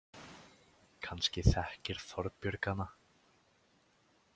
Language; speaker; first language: Icelandic; native; Icelandic